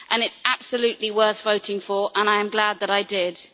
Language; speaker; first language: English; native; English